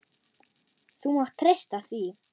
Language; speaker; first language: Icelandic; non-native, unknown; German